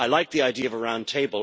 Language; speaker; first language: English; native; English